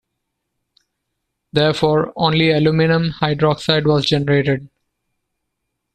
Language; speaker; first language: English; non-native, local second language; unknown